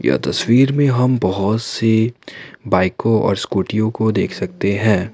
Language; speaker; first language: Hindi; non-native, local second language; Assamese